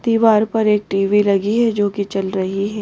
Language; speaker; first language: Hindi; native; Hindi